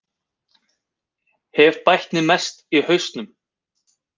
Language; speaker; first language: Icelandic; native; Icelandic